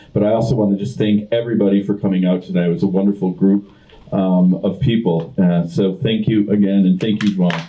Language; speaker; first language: English; native; English